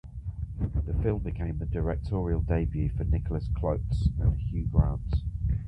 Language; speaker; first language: English; native; English